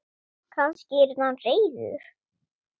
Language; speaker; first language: Icelandic; non-native, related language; Swedish